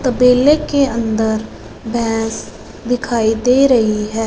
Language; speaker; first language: Hindi; non-native, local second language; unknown